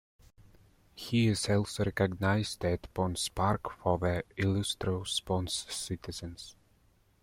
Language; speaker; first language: English; non-native, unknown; Russian